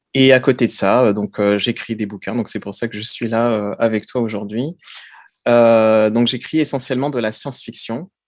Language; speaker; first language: French; early bilingual, other home language; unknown